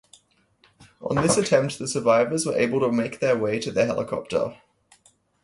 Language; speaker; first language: English; native; English